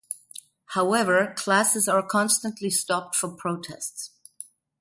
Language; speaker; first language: English; non-native, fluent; German